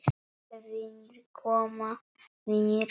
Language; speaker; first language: Icelandic; non-native, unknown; Polish